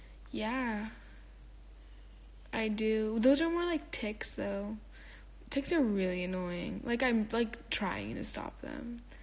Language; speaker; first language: English; early bilingual, other home language; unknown